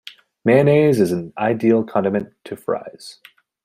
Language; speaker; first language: English; native; English